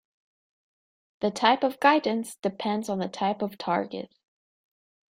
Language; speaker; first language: English; native; English